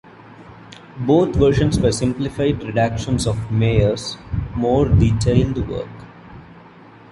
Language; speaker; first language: English; non-native, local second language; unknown